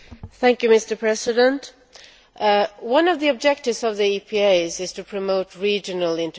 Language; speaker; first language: English; non-native, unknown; Swedish